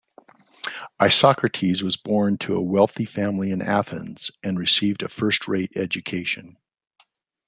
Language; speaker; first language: English; native; English